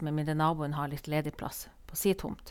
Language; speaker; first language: Norwegian; native; Norwegian